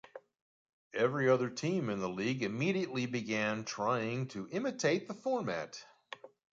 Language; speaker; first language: English; native; English